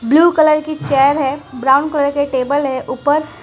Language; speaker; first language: Hindi; non-native, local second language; Gujarati